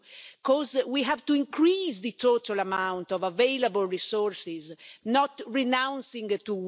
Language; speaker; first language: English; non-native, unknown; Italian